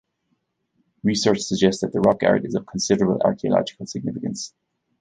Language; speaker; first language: English; native; English